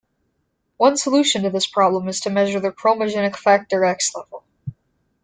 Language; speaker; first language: English; native; English